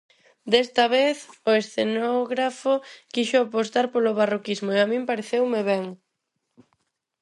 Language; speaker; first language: Galician; non-native, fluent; Spanish